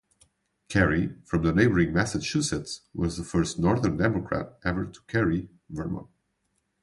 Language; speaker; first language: English; non-native, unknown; Portuguese